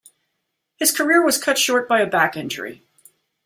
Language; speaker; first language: English; native; English